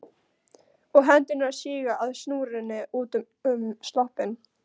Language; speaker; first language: Icelandic; non-native, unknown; Polish